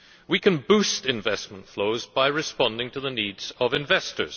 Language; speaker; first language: English; native; English